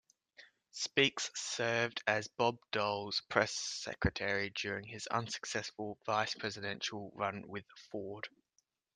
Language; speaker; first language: English; native; English